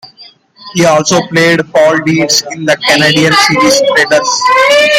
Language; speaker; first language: English; non-native, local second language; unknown